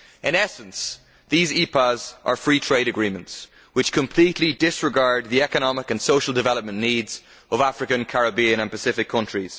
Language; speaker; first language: English; native; English